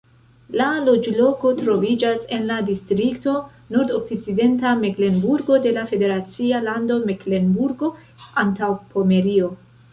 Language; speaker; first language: Esperanto; non-native, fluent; Central Kurdish